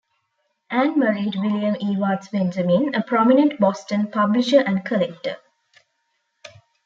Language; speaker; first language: English; non-native, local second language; Tamil